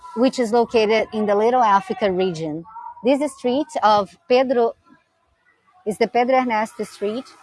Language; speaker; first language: English; non-native, fluent; Portuguese